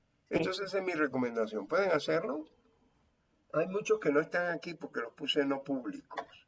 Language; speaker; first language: Spanish; native; Spanish